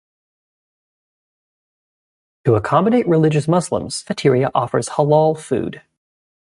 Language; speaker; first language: English; native; English